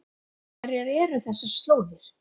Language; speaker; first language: Icelandic; native; Icelandic